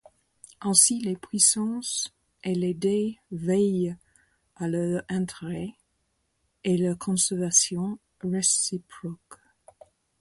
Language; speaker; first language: French; non-native, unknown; English